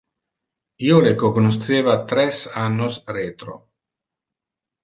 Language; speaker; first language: Interlingua; non-native, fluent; Italian